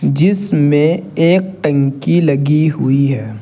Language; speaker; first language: Hindi; native; Hindi